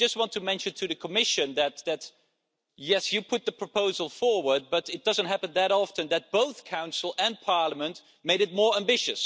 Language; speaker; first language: English; non-native, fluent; Dutch